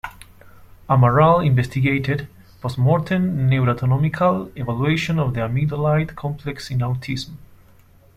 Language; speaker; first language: English; non-native, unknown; Spanish